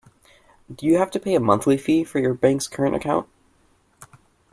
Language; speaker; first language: English; native; English